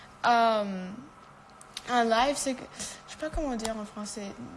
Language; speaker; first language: French; early bilingual, heritage; French